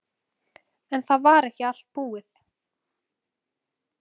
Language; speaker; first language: Icelandic; native; Icelandic